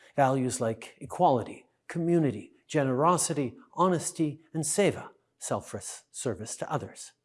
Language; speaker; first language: English; native; English